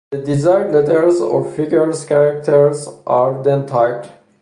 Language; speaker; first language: English; non-native, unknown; Persian